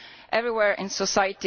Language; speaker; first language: English; non-native, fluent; Italian